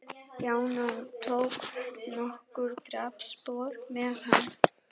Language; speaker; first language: Icelandic; non-native, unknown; German